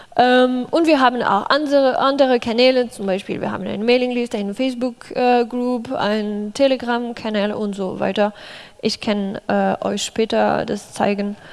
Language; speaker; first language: German; non-native, fluent; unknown